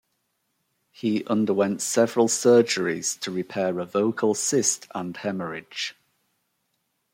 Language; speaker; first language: English; native; English